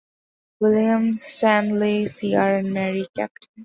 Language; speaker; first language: English; non-native, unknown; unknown